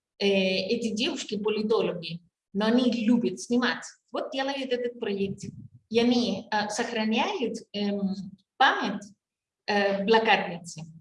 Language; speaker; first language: Russian; non-native, fluent; Spanish